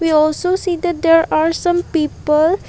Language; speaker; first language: English; non-native, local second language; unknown